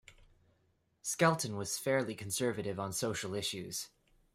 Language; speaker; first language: English; native; English